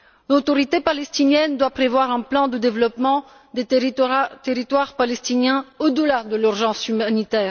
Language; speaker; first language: French; non-native, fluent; Bulgarian